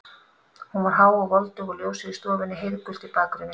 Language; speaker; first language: Icelandic; native; Icelandic